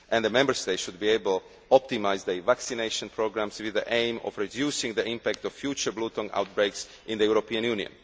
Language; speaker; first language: English; non-native, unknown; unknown